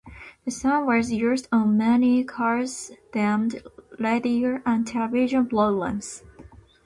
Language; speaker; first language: English; non-native, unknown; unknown